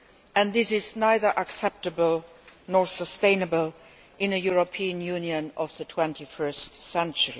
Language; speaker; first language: English; non-native, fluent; Luxembourgish